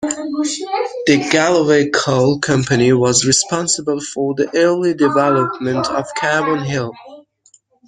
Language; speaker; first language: English; non-native, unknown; Persian